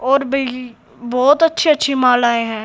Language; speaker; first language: Hindi; native; Hindi